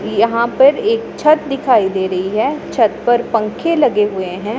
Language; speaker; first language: Hindi; non-native, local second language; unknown